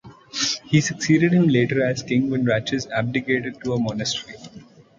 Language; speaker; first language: English; non-native, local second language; Marathi